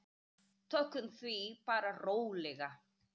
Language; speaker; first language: Icelandic; native; Icelandic